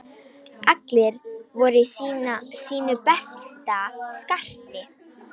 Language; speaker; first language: Icelandic; non-native, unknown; Romanian